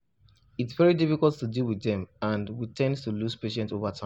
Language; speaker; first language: English; non-native, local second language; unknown